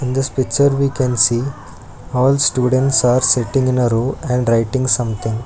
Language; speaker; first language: English; non-native, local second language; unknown